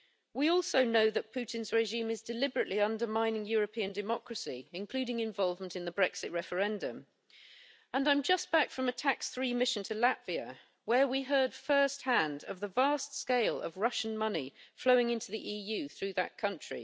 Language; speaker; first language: English; native; English